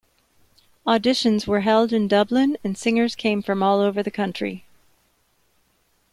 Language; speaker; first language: English; native; English